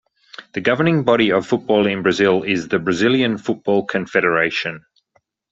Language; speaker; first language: English; native; English